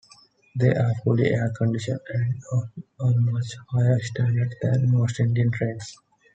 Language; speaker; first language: English; non-native, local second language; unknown